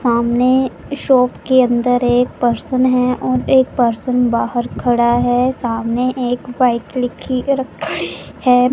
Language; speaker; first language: Hindi; non-native, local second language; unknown